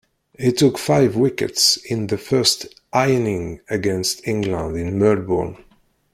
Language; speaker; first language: English; non-native, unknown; Kabyle